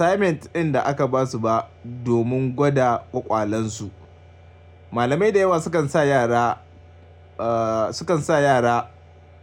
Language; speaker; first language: Hausa; native; Hausa